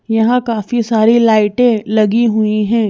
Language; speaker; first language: Hindi; native; Hindi